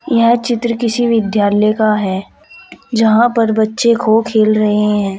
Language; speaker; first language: Hindi; native; Hindi